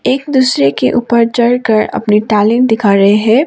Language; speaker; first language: Hindi; non-native, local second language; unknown